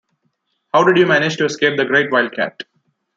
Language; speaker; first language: English; non-native, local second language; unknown